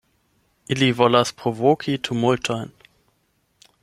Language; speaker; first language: Esperanto; non-native, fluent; German